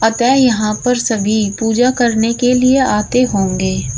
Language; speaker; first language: Hindi; native; Hindi